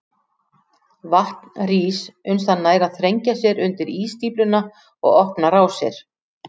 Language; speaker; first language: Icelandic; native; Icelandic